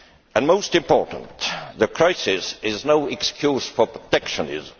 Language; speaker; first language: English; non-native, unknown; Estonian